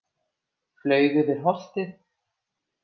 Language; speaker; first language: Icelandic; native; Icelandic